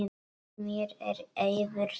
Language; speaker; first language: Icelandic; non-native, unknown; Polish